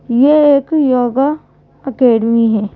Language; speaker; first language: Hindi; native; Hindi